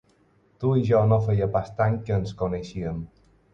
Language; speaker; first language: Catalan; non-native, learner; Spanish